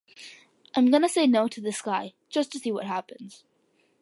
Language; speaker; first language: English; early bilingual, other home language; Malayalam